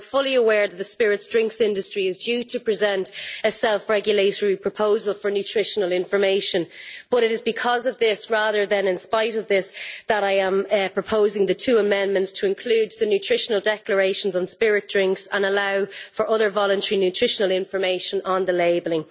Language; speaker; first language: English; native; English